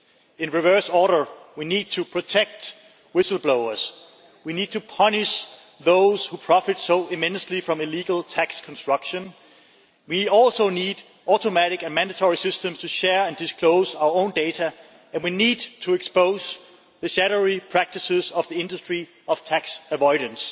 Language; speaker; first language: English; non-native, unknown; Danish